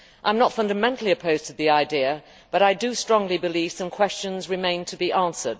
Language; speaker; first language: English; native; English